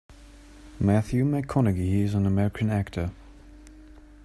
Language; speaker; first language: English; non-native, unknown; German